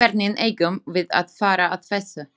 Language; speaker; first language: Icelandic; non-native, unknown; Slovak